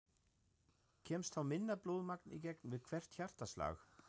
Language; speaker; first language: Icelandic; non-native, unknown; German